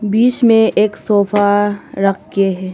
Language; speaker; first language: Hindi; non-native, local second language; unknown